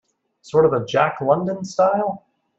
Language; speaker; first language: English; native; English